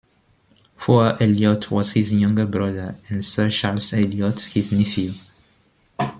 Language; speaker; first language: English; non-native, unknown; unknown